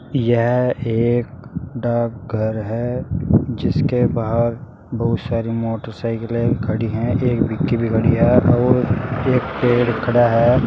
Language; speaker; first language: Hindi; native; Hindi